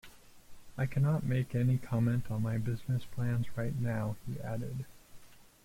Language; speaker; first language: English; native; English